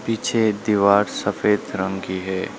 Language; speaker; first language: Hindi; non-native, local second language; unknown